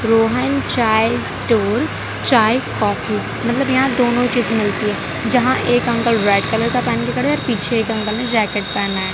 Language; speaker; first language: Hindi; non-native, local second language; Gujarati